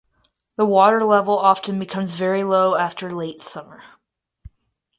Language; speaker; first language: English; native; English